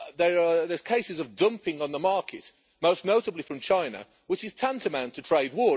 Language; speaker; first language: English; native; English